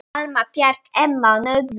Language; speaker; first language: Icelandic; non-native, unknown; Polish